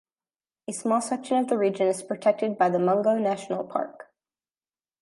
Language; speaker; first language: English; native; English